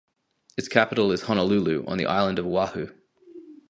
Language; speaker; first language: English; native; English